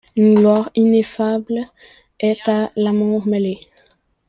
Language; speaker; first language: French; native; French